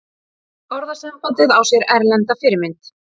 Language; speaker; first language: Icelandic; native; Icelandic